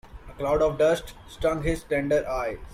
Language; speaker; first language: English; non-native, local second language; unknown